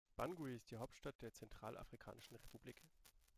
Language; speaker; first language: German; native; German